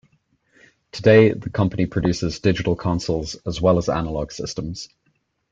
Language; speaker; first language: English; native; English